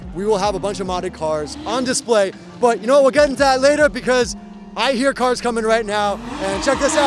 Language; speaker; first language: English; early bilingual, other home language; Chinese